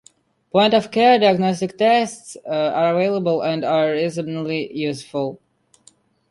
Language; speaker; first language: English; non-native, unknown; Russian